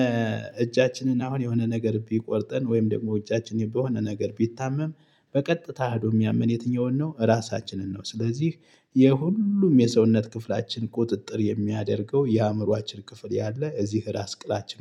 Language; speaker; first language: Amharic; native; Amharic